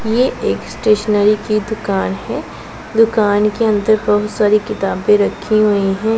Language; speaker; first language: Hindi; non-native, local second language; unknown